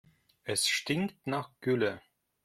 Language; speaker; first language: German; non-native, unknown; Russian